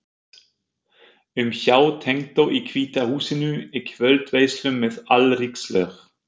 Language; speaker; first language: Icelandic; non-native, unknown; German